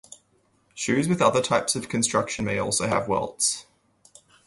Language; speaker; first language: English; native; English